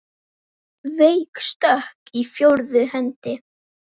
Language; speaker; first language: Icelandic; native; Icelandic